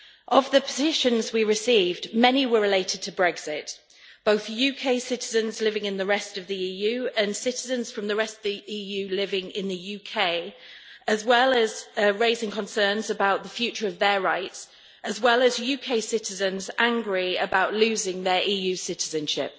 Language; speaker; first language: English; native; English